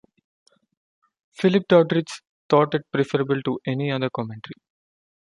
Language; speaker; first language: English; non-native, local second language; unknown